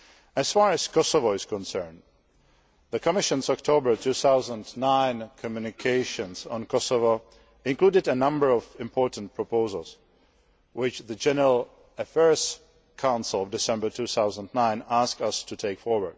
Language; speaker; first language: English; non-native, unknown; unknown